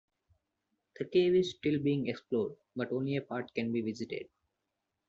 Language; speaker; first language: English; non-native, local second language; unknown